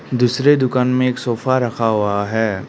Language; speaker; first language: Hindi; non-native, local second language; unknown